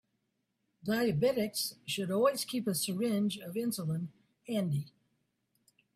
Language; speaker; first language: English; native; English